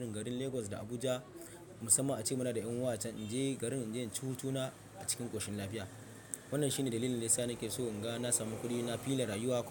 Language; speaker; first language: Hausa; non-native, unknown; Yoruba